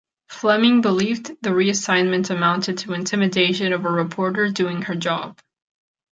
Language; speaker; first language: English; non-native, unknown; Catalan